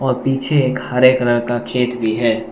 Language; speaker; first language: Hindi; non-native, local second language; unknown